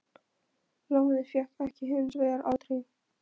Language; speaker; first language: Icelandic; non-native, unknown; Polish